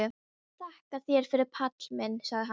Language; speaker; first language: Icelandic; non-native, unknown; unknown